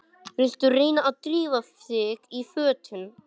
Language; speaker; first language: Icelandic; non-native, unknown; English